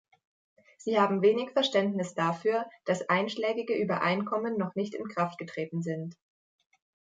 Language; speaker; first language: German; native; German